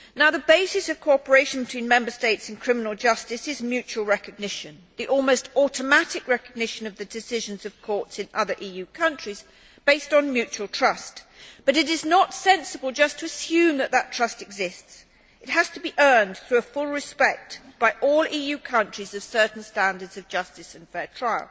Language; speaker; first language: English; native; English